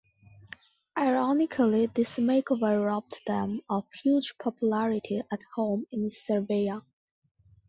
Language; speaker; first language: English; non-native, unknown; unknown